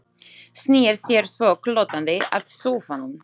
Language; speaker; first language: Icelandic; non-native, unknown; Slovak